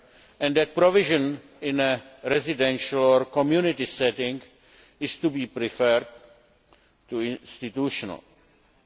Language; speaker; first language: English; non-native, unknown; Czech